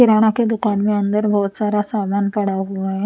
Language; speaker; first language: Hindi; non-native, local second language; Punjabi